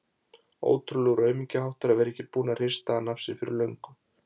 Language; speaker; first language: Icelandic; native; Icelandic